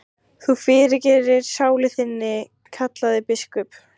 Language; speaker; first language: Icelandic; native; Icelandic